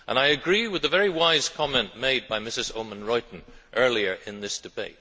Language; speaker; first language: English; native; English